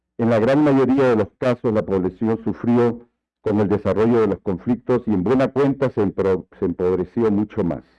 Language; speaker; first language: Spanish; native; Spanish